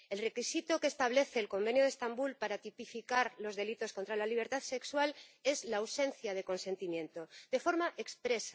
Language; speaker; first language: Spanish; native; Spanish